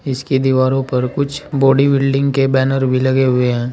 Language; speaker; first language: Hindi; native; Hindi